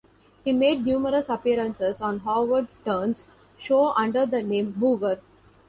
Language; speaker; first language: English; non-native, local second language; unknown